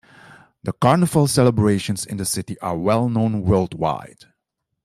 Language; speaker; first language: English; non-native, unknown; Dutch